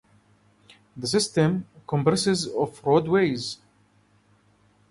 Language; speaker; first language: English; non-native, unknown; Arabic